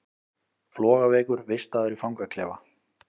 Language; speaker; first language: Icelandic; native; Icelandic